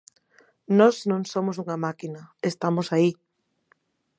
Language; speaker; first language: Galician; non-native, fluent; Spanish